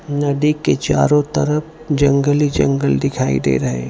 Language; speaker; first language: Hindi; non-native, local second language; Gujarati